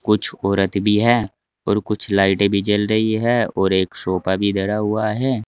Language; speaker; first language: Hindi; native; Hindi